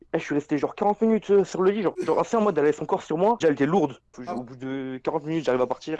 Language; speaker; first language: French; native; French